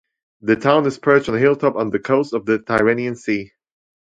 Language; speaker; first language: English; non-native, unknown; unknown